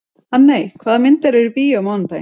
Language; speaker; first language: Icelandic; native; Icelandic